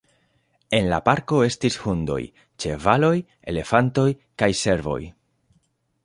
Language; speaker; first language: Esperanto; non-native, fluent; Spanish